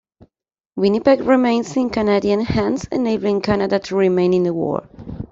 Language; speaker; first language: English; non-native, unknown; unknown